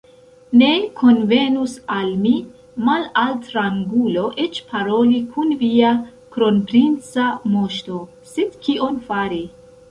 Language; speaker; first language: Esperanto; non-native, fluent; Central Kurdish